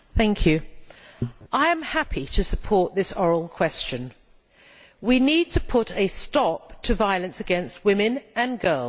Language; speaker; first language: English; native; English